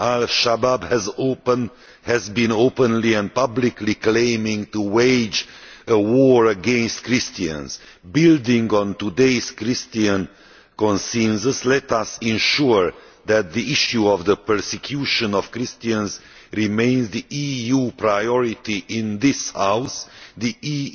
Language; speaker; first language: English; non-native, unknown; Hungarian